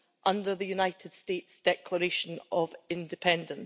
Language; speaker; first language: English; native; English